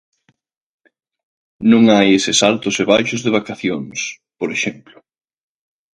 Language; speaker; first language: Galician; native; Galician